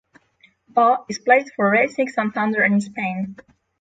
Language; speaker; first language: English; non-native, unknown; Polish